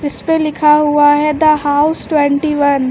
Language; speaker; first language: Hindi; native; Hindi